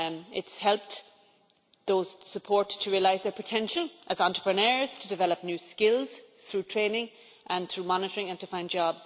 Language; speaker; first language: English; native; English